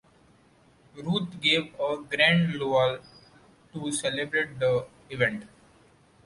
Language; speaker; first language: English; non-native, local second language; Marathi